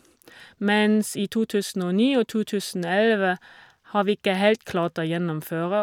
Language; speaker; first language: Norwegian; non-native, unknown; German